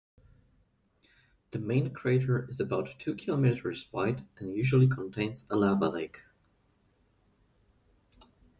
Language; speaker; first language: English; non-native, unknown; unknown